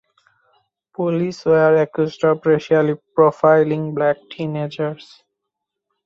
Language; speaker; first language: English; non-native, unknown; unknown